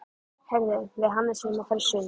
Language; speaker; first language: Icelandic; native; Icelandic